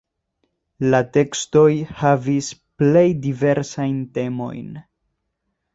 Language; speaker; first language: Esperanto; non-native, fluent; Spanish